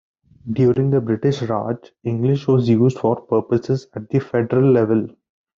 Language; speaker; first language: English; non-native, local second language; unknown